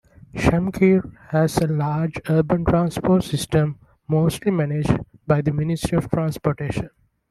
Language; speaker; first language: English; non-native, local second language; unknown